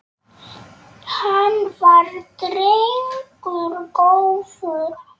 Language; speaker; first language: Icelandic; non-native, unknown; Polish